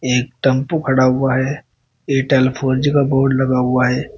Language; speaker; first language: Hindi; native; Hindi